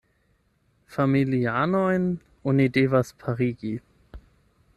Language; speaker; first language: Esperanto; non-native, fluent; German